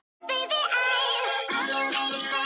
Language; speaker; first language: Icelandic; non-native, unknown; Thai